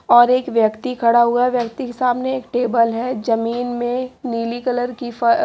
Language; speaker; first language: Hindi; native; Hindi